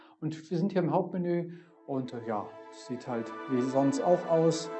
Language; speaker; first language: German; native; German